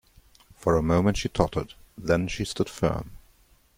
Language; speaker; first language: English; non-native, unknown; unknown